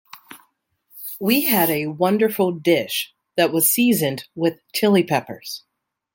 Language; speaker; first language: English; native; English